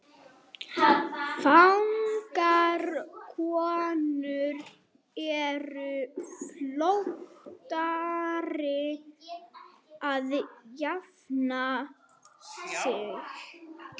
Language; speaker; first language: Icelandic; non-native, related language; Swedish